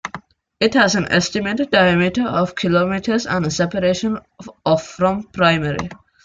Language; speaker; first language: English; non-native, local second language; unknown